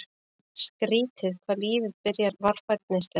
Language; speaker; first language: Icelandic; native; Icelandic